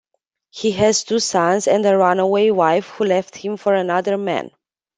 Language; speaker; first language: English; non-native, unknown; Romanian